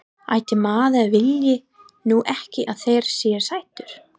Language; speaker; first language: Icelandic; non-native, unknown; English